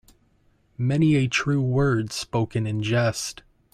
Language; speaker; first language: English; native; English